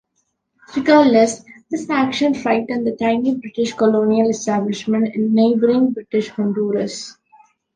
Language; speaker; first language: English; non-native, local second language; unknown